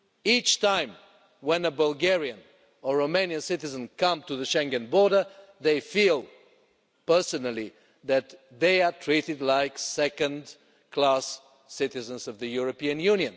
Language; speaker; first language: English; non-native, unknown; Bulgarian